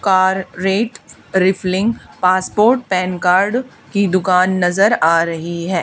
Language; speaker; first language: Hindi; native; Hindi